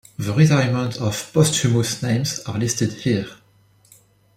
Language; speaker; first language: English; non-native, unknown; French